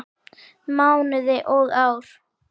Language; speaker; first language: Icelandic; native; Icelandic